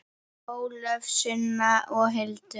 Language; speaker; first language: Icelandic; native; Icelandic